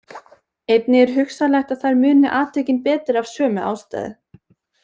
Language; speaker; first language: Icelandic; native; Icelandic